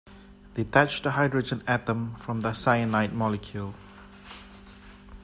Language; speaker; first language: English; non-native, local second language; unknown